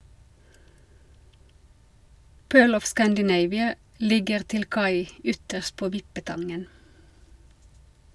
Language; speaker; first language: Norwegian; non-native, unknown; Finnish